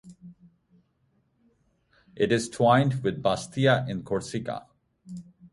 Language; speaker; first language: English; non-native, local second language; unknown